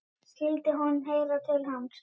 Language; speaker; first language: Icelandic; native; Icelandic